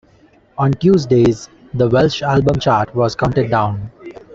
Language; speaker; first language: English; non-native, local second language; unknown